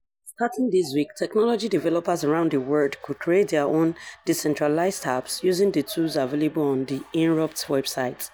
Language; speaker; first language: English; non-native, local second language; Yoruba